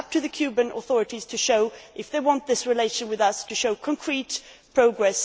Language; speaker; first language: English; non-native, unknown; Swedish